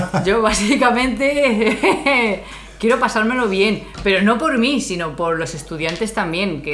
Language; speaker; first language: Spanish; native; Spanish